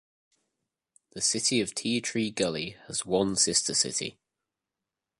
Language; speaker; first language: English; native; English